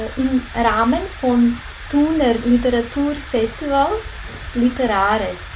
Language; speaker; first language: German; non-native, fluent; Macedonian